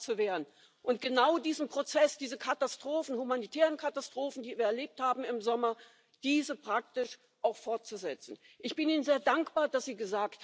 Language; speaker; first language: English; native; English